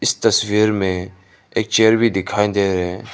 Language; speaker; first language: Hindi; non-native, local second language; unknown